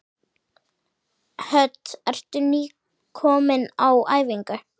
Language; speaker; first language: Icelandic; native; Icelandic